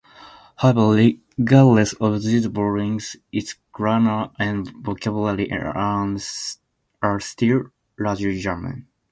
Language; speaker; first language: English; non-native, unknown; Japanese